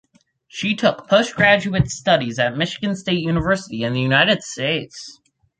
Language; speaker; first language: English; native; English